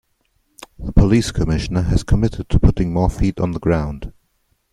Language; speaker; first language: English; non-native, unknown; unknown